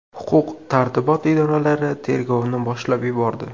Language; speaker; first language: Uzbek; native; Uzbek